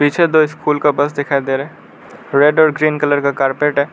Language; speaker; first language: Hindi; non-native, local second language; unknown